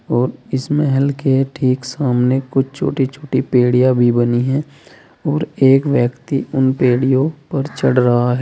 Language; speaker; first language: Hindi; native; Hindi